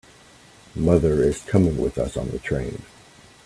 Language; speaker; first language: English; native; English